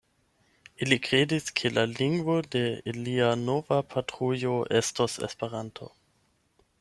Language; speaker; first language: Esperanto; non-native, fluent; German